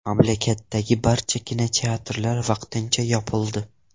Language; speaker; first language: Uzbek; non-native, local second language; Russian